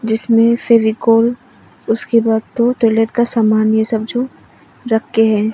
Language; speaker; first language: Hindi; non-native, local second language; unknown